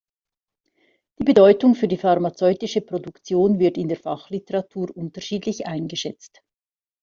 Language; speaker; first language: German; native; German